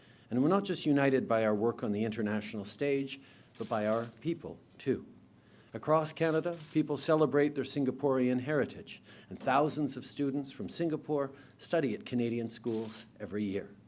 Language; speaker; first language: English; native; English